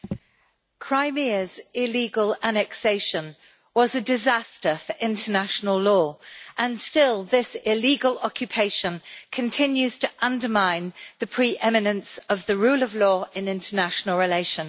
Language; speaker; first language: English; native; English